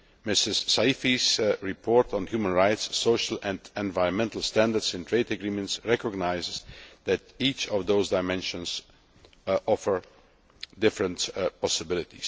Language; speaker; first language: English; non-native, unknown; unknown